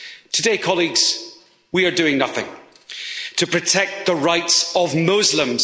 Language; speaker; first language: English; native; English